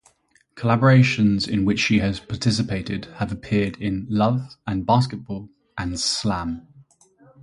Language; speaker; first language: English; native; English